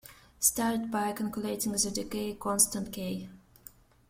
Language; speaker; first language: English; non-native, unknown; Russian